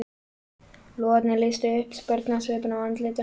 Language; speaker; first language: Icelandic; native; Icelandic